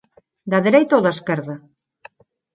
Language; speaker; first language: Galician; non-native, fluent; Spanish